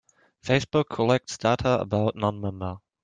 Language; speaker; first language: English; non-native, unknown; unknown